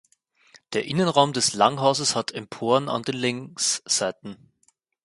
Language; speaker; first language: German; native; German